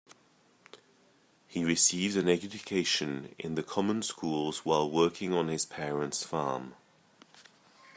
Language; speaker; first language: English; native; English